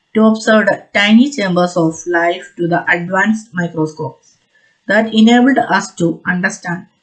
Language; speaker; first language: English; non-native, local second language; Malayalam